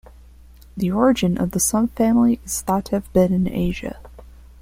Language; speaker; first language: English; non-native, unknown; Spanish